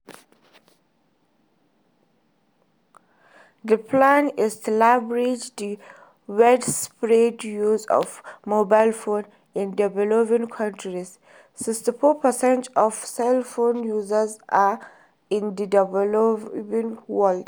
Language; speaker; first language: English; non-native, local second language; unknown